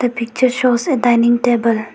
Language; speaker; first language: English; non-native, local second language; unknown